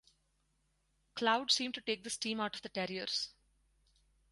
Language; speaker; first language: English; non-native, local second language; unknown